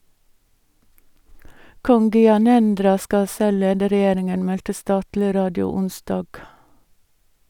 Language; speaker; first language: Norwegian; native; Norwegian